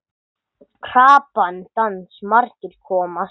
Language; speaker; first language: Icelandic; non-native, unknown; English